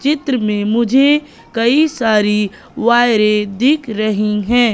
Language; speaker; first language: Hindi; native; Hindi